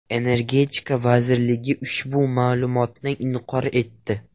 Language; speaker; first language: Uzbek; non-native, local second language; Russian